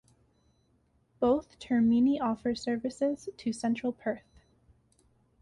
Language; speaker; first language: English; native; English